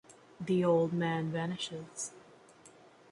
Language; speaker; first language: English; native; English